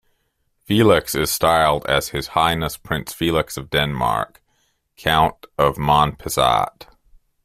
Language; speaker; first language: English; native; English